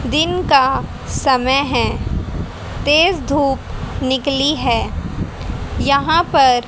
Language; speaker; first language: Hindi; native; Hindi